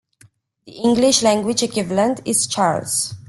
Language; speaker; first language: English; non-native, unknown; Romanian